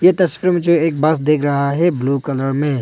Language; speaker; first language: Hindi; non-native, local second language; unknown